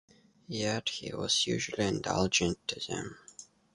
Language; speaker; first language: English; native; English